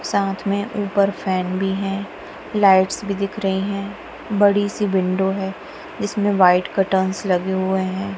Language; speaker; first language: Hindi; non-native, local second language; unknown